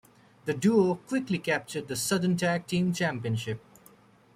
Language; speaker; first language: English; native; English